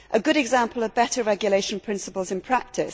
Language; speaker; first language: English; native; English